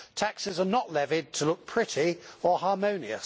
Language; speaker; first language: English; native; English